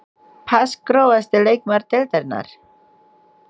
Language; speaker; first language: Icelandic; non-native, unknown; Indonesian